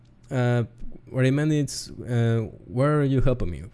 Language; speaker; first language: English; non-native, learner; Spanish